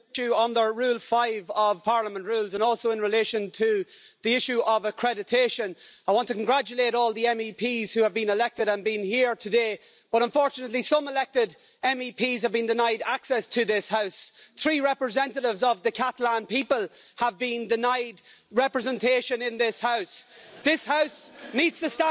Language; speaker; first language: English; native; English